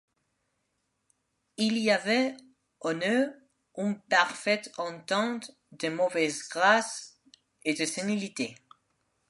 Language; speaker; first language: French; non-native, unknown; Spanish